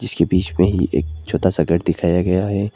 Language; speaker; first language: Hindi; non-native, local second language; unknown